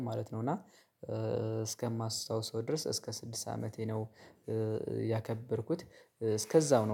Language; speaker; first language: Amharic; native; Amharic